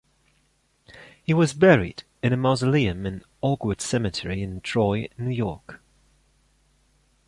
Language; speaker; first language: English; non-native, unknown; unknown